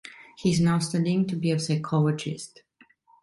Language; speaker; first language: English; non-native, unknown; Italian